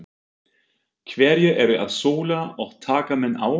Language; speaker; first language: Icelandic; non-native, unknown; German